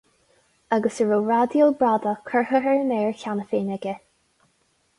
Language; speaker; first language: Irish; non-native, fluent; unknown